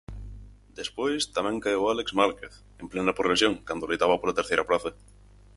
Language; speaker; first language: Galician; native; Galician